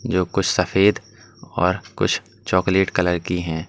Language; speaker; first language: Hindi; native; Hindi